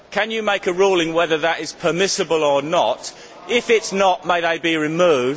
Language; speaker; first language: English; native; English